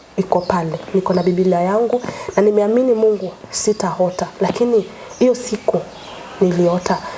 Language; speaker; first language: Swahili; native; Swahili